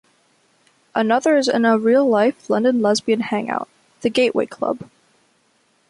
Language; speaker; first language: English; native; English